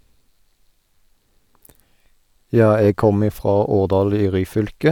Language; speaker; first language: Norwegian; native; Norwegian